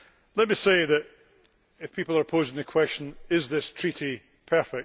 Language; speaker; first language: English; native; English